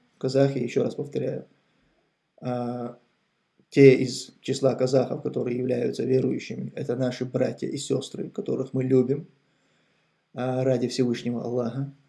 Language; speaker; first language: Russian; non-native, local second language; Chechen